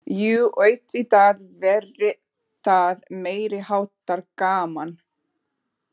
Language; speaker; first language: Icelandic; non-native, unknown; Portuguese